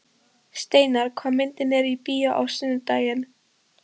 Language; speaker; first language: Icelandic; non-native, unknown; Polish